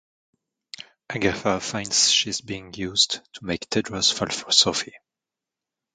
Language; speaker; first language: English; non-native, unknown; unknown